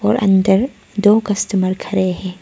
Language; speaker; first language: Hindi; non-native, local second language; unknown